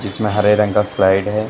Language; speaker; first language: Hindi; non-native, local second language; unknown